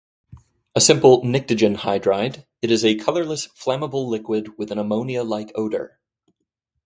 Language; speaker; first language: English; native; English